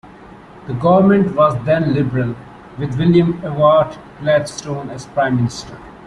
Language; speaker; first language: English; non-native, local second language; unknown